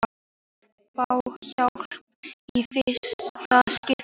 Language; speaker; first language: Icelandic; native; Icelandic